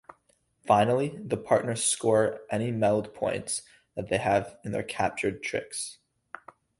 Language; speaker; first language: English; native; English